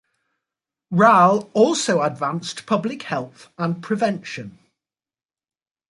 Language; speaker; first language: English; native; English